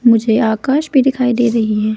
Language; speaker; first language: Hindi; non-native, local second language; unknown